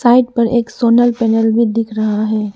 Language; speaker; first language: Hindi; non-native, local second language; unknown